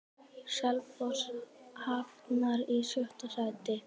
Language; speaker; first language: Icelandic; native; Icelandic